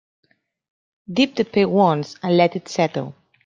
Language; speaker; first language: English; non-native, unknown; Catalan